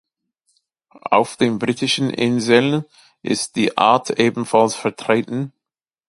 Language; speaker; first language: German; non-native, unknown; English